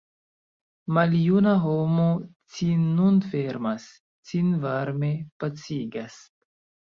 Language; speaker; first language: Esperanto; non-native, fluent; Chinese